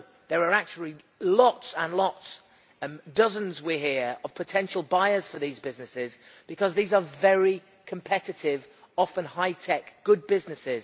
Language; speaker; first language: English; native; English